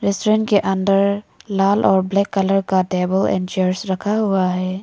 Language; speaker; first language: Hindi; non-native, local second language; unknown